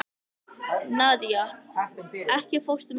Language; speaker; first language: Icelandic; native; Icelandic